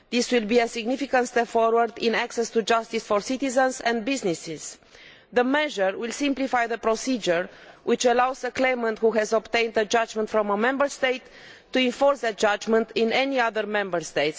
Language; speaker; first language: English; non-native, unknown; Romanian